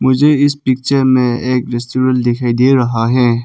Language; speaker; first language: Hindi; non-native, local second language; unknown